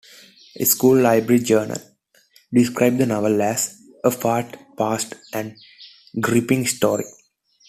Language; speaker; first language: English; non-native, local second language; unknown